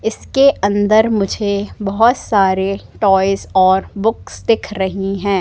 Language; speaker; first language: Hindi; native; Hindi